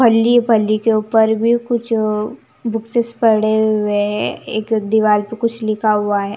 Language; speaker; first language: Hindi; non-native, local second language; Punjabi